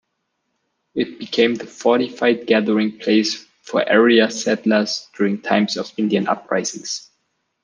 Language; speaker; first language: English; non-native, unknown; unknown